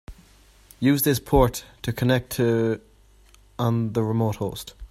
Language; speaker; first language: English; native; English